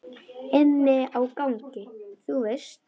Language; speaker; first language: Icelandic; non-native, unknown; Polish